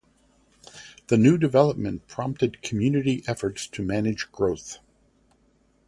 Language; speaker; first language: English; native; English